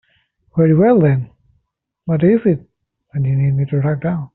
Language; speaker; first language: English; non-native, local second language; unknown